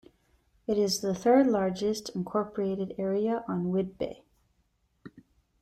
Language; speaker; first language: English; native; English